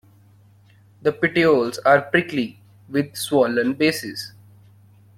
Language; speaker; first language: English; non-native, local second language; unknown